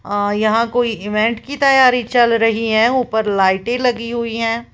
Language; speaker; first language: Hindi; native; Hindi